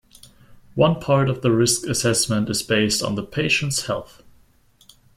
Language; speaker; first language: English; non-native, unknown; German